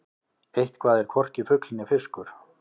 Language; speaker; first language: Icelandic; native; Icelandic